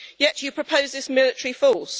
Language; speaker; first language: English; native; English